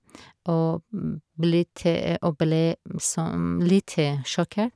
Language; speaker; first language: Norwegian; non-native, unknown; Persian